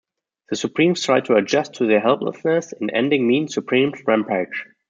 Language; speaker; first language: English; non-native, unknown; German